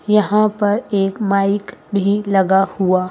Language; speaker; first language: Hindi; native; Hindi